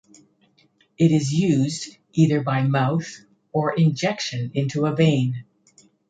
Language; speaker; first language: English; native; English